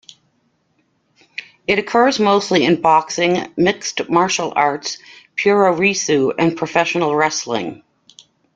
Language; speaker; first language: English; native; English